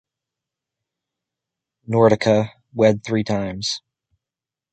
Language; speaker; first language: English; native; English